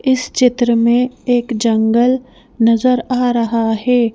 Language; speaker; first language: Hindi; native; Hindi